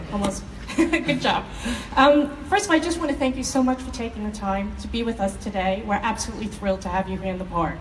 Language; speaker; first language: English; native; English